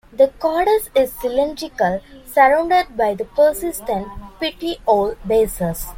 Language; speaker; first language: English; non-native, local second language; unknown